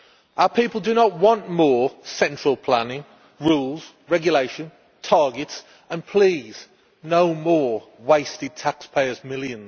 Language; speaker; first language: English; native; English